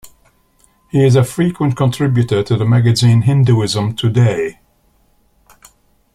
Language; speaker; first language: English; native; English